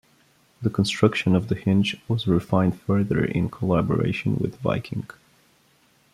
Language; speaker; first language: English; non-native, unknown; Bulgarian